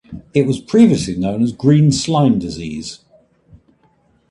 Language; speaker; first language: English; native; English